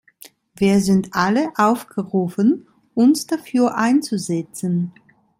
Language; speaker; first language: German; non-native, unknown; Italian